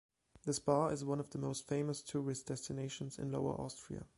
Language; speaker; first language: English; non-native, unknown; German